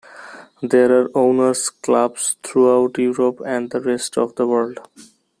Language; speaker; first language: English; non-native, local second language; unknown